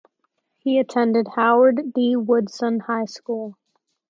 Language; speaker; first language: English; native; English